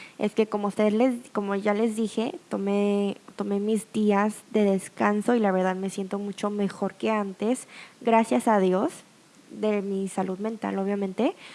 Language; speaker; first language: Spanish; early bilingual, other home language; Korean